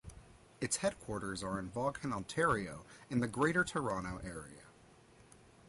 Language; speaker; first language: English; native; English